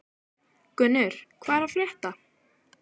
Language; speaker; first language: Icelandic; native; Icelandic